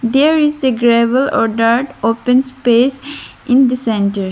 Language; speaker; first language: English; non-native, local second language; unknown